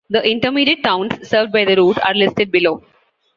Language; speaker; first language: English; non-native, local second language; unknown